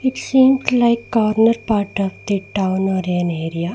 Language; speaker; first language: English; non-native, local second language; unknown